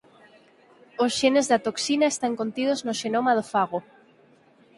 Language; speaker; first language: Galician; native; Galician